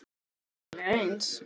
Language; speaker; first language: Icelandic; native; Icelandic